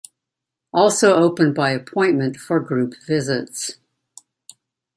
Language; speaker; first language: English; native; English